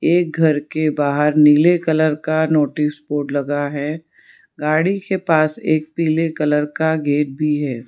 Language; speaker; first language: Hindi; non-native, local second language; Gujarati